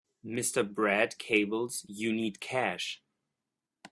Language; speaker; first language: English; native; English